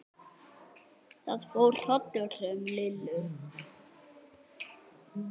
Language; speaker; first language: Icelandic; native; Icelandic